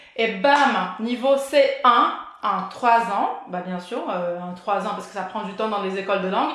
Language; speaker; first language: French; non-native, fluent; Portuguese